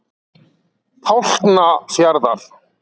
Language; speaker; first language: Icelandic; native; Icelandic